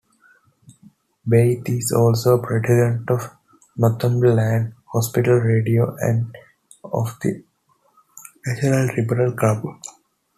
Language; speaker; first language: English; non-native, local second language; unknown